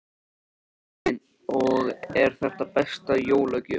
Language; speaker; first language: Icelandic; native; Icelandic